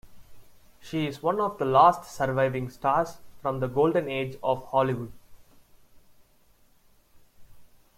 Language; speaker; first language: English; non-native, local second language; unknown